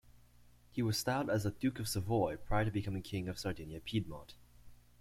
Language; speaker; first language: English; native; English